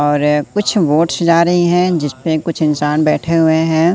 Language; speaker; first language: Hindi; native; Hindi